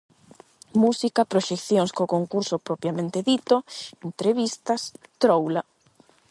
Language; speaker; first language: Galician; non-native, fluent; Spanish